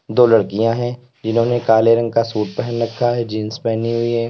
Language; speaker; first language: Hindi; native; Hindi